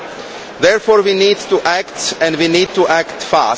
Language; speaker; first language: English; non-native, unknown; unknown